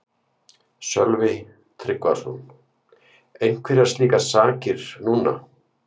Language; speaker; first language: Icelandic; native; Icelandic